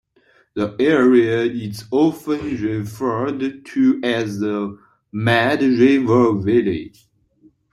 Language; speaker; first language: English; non-native, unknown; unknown